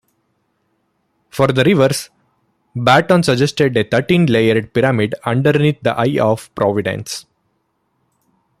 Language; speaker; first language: English; non-native, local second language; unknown